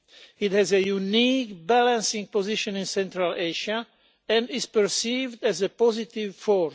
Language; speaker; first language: English; non-native, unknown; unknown